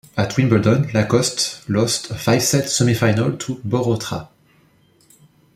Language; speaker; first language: English; non-native, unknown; French